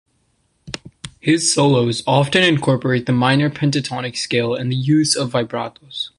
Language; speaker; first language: English; non-native, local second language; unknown